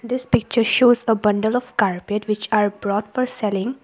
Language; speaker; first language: English; non-native, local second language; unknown